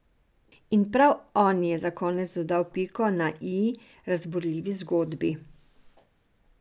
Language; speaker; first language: Slovenian; non-native, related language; Serbian